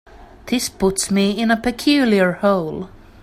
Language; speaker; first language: English; native; English